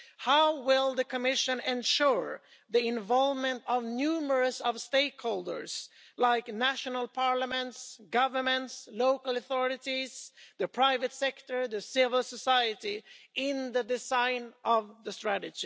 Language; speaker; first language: English; non-native, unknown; Swedish